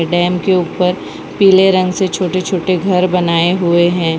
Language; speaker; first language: Hindi; non-native, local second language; Gujarati